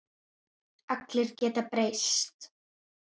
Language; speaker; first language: Icelandic; native; Icelandic